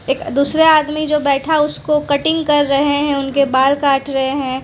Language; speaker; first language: Hindi; non-native, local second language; Gujarati